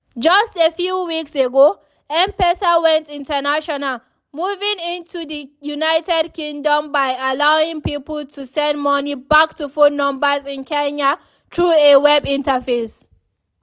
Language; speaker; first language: English; non-native, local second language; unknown